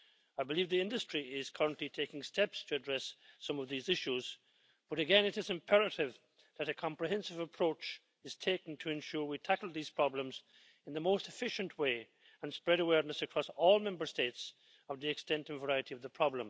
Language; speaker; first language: English; native; English